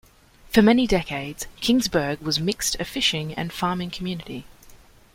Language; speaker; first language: English; native; English